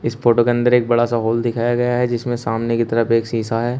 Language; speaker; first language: Hindi; native; Hindi